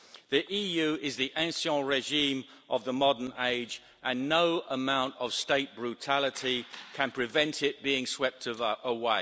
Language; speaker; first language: English; native; English